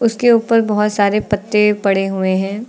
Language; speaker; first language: Hindi; native; Hindi